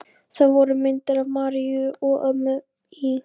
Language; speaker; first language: Icelandic; non-native, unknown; Polish